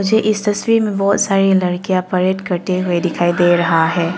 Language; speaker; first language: Hindi; non-native, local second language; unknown